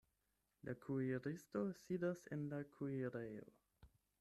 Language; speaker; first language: Esperanto; non-native, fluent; German